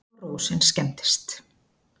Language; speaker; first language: Icelandic; native; Icelandic